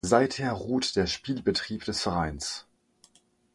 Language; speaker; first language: German; non-native, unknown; French